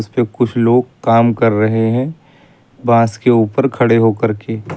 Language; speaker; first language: Hindi; native; Hindi